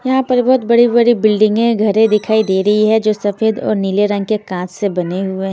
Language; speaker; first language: Hindi; native; Hindi